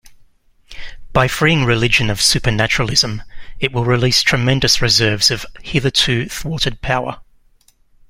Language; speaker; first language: English; native; English